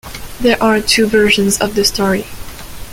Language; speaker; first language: English; non-native, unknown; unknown